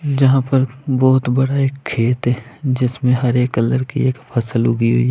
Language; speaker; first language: Hindi; non-native, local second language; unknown